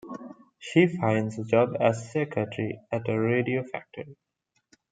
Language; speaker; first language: English; non-native, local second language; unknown